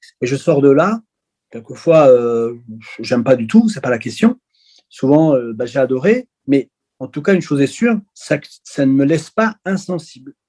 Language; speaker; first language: French; early bilingual, other home language; Arabic